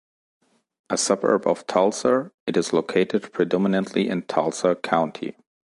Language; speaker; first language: English; non-native, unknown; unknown